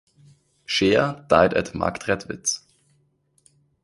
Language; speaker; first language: English; non-native, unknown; German